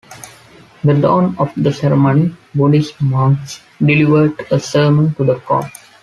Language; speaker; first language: English; non-native, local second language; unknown